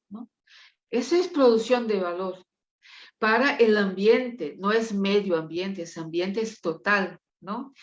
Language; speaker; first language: Spanish; non-native, related language; Portuguese